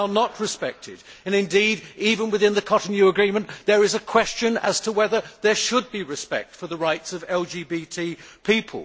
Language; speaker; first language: English; native; English